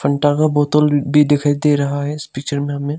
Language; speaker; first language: Hindi; non-native, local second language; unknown